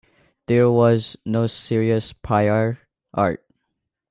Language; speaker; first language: English; non-native, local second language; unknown